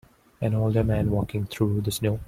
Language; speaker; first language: English; non-native, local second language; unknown